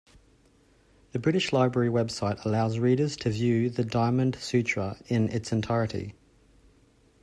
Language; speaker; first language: English; native; English